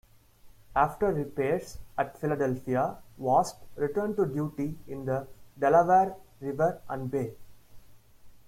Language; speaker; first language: English; non-native, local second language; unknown